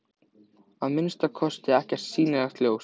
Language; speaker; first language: Icelandic; native; Icelandic